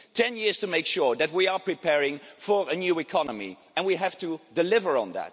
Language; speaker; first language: English; non-native, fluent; Dutch